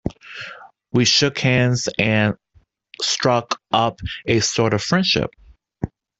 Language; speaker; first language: English; native; English